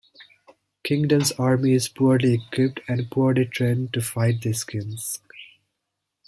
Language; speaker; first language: English; native; English